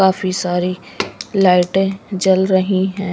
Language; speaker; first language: Hindi; non-native, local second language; Punjabi